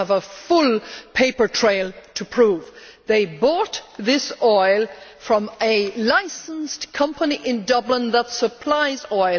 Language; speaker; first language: English; native; English